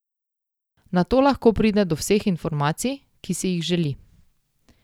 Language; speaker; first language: Slovenian; native; Slovenian